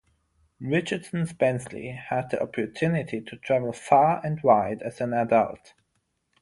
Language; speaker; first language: English; non-native, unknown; German